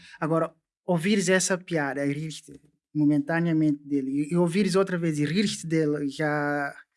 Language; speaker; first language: Portuguese; non-native, local second language; Upper Guinea Crioulo